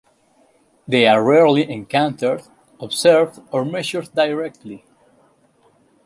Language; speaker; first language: English; non-native, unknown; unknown